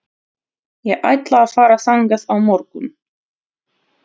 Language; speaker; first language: Icelandic; non-native, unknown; Russian